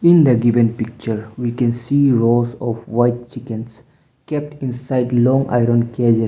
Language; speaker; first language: English; non-native, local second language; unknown